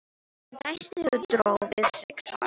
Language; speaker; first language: Icelandic; non-native, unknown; Filipino